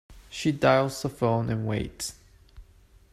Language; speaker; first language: English; non-native, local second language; Cantonese